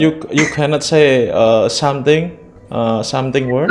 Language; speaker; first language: English; non-native, learner; Indonesian